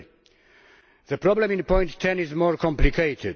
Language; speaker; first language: English; non-native, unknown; Polish